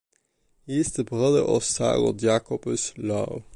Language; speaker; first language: English; non-native, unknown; Dutch